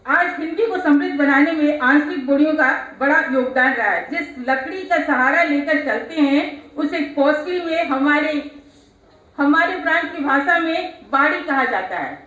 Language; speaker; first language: Hindi; non-native, local second language; Odia